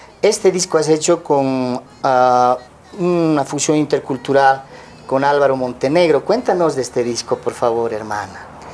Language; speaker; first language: Spanish; native; Spanish